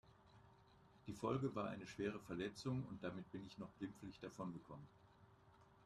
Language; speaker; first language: German; native; German